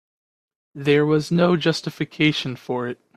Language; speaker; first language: English; native; English